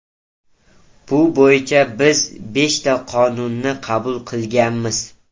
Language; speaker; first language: Uzbek; native; Uzbek